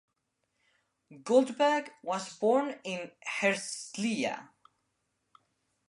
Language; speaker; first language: English; non-native, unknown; Spanish